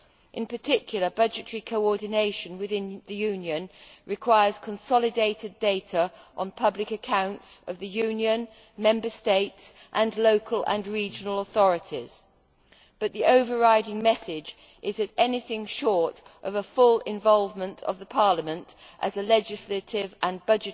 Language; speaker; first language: English; native; English